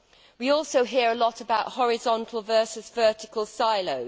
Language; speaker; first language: English; native; English